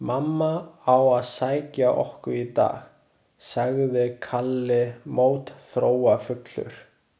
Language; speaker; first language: Icelandic; non-native, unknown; Chinese